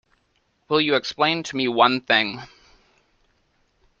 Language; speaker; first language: English; native; English